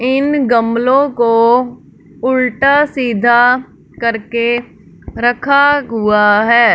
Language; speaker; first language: Hindi; non-native, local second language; Punjabi